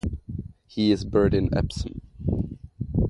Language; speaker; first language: English; native; English